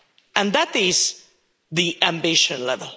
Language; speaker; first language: English; non-native, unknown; Finnish